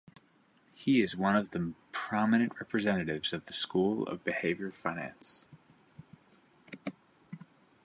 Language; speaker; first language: English; native; English